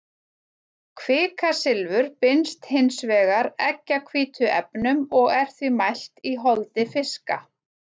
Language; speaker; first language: Icelandic; native; Icelandic